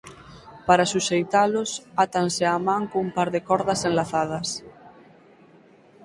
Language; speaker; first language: Galician; native; Galician